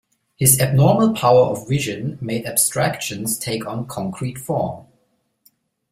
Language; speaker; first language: English; non-native, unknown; German